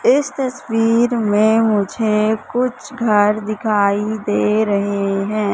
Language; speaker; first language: Hindi; native; Hindi